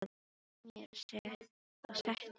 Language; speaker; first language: Icelandic; non-native, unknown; Filipino